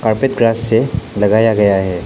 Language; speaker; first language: Hindi; non-native, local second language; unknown